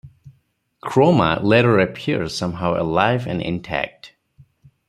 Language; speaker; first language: English; non-native, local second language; Odia